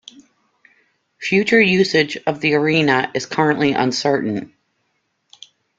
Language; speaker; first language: English; native; English